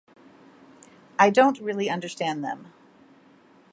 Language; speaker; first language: English; native; English